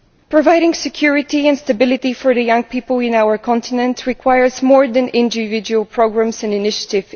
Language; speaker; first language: English; non-native, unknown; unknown